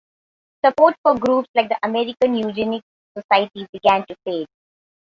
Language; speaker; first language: English; non-native, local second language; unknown